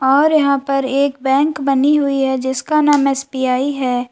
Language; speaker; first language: Hindi; native; Hindi